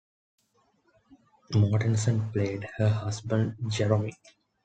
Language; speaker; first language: English; non-native, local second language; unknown